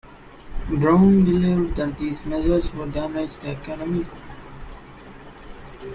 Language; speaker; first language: English; non-native, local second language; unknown